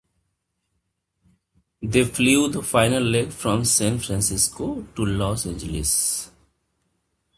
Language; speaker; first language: English; non-native, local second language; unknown